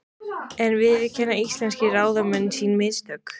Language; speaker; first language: Icelandic; native; Icelandic